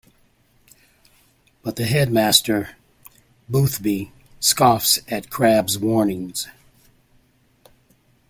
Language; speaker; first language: English; native; English